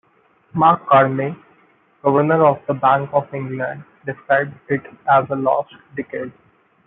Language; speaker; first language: English; non-native, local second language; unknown